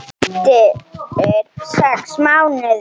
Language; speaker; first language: Icelandic; non-native, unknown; Slovenian